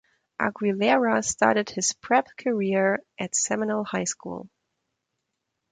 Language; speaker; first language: English; non-native, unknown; German